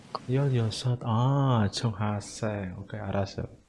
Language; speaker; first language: Korean; non-native, learner; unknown